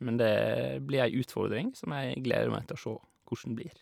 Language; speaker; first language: Norwegian; native; Norwegian